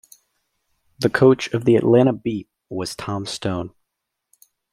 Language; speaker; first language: English; native; English